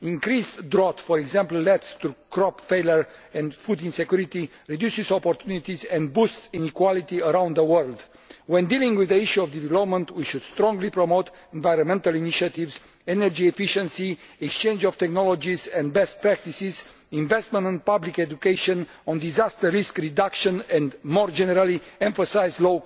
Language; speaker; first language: English; non-native, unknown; Romanian